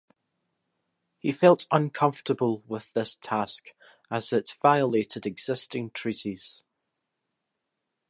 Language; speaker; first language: English; native; English